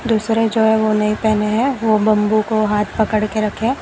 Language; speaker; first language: Hindi; non-native, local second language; Gujarati